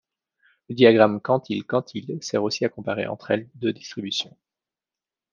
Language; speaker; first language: French; native; French